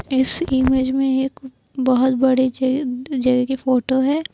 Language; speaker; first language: Hindi; native; Hindi